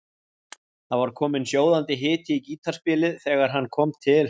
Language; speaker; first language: Icelandic; native; Icelandic